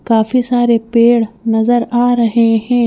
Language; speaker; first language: Hindi; native; Hindi